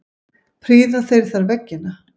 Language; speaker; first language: Icelandic; native; Icelandic